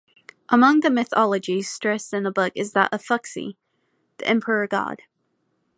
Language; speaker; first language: English; native; English